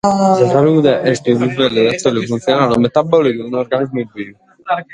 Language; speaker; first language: Sardinian; native; Sardinian